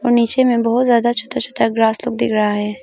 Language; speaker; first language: Hindi; non-native, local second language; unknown